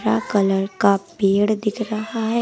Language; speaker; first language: Hindi; native; Hindi